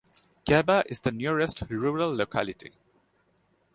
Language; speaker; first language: English; non-native, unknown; Bangla